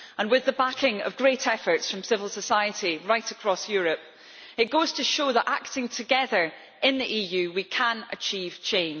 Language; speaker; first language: English; native; English